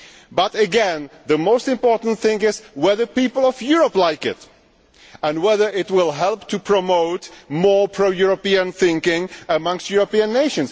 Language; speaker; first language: English; non-native, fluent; Czech